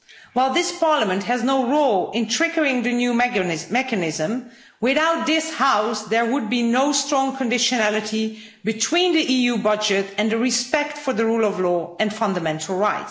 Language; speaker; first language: English; non-native, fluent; Dutch